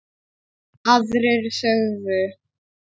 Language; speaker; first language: Icelandic; non-native, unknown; Polish